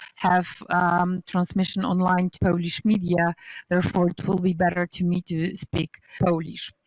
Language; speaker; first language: English; non-native, fluent; Polish